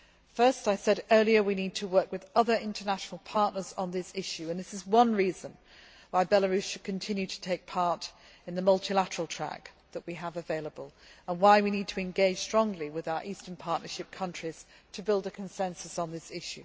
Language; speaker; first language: English; native; English